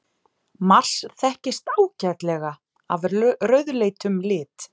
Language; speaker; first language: Icelandic; native; Icelandic